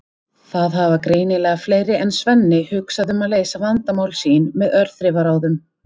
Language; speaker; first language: Icelandic; native; Icelandic